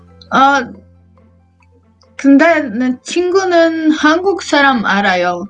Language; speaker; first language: Korean; non-native, learner; Polish